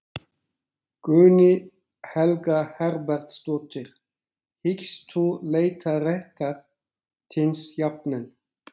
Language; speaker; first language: Icelandic; non-native, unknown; Turkish